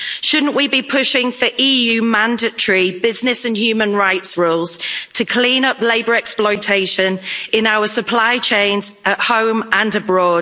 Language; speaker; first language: English; native; English